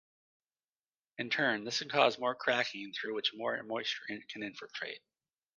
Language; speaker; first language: English; native; English